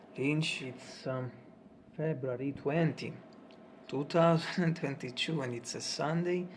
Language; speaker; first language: English; non-native, learner; Italian